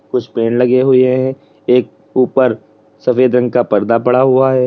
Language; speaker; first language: Hindi; native; Hindi